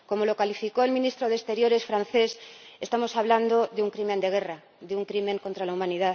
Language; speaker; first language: Spanish; native; Spanish